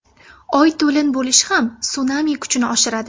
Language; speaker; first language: Uzbek; native; Uzbek